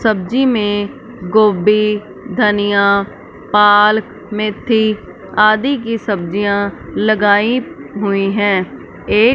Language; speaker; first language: Hindi; non-native, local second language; Punjabi